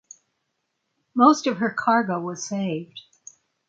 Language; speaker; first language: English; native; English